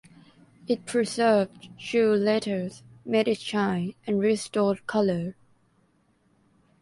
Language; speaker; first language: English; non-native, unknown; Thai